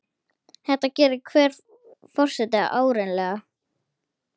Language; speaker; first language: Icelandic; native; Icelandic